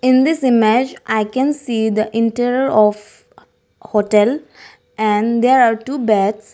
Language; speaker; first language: English; non-native, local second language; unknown